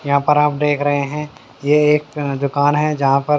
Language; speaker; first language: Hindi; native; Hindi